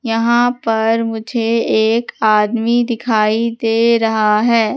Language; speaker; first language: Hindi; native; Hindi